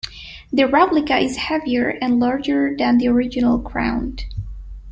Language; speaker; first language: English; non-native, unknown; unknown